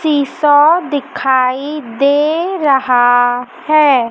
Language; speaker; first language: Hindi; native; Hindi